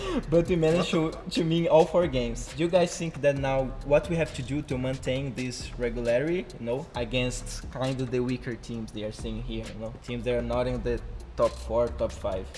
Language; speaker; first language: English; non-native, fluent; Portuguese